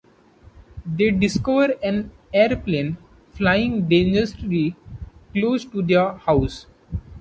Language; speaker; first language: English; non-native, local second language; Marathi